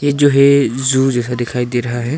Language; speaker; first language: Hindi; non-native, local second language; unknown